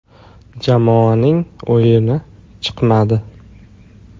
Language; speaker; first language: Uzbek; native; Uzbek